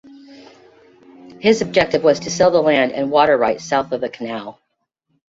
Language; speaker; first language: English; native; English